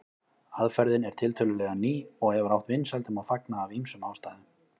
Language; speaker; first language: Icelandic; native; Icelandic